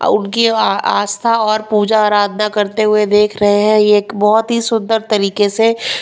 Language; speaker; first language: Hindi; non-native, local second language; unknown